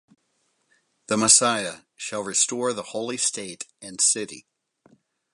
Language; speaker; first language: English; native; English